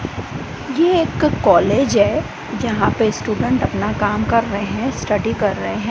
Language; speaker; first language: Hindi; non-native, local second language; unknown